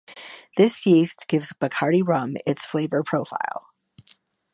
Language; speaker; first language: English; native; English